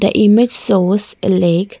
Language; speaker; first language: English; non-native, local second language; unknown